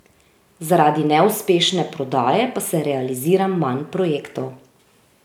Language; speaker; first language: Slovenian; native; Slovenian